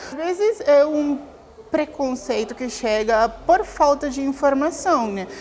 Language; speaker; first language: Portuguese; non-native, fluent; Spanish